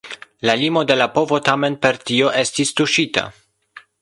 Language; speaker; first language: Esperanto; non-native, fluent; Polish